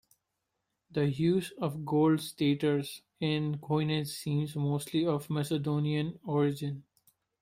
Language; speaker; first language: English; non-native, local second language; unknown